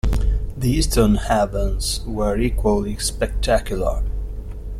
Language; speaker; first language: English; non-native, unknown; Italian